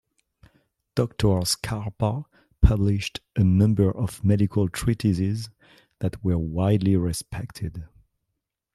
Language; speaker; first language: English; non-native, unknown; French